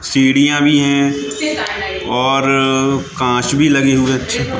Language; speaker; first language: Hindi; native; Hindi